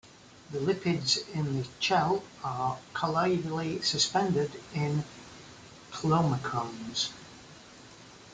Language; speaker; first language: English; native; English